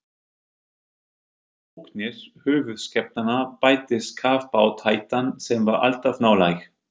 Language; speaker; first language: Icelandic; non-native, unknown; German